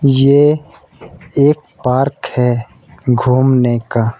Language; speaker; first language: Hindi; native; Hindi